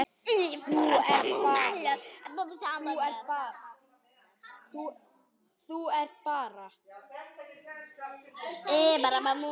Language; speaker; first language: Icelandic; native; Icelandic